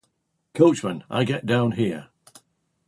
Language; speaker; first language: English; native; English